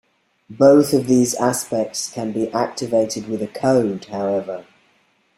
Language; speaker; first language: English; native; English